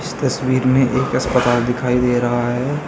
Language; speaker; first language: Hindi; native; Hindi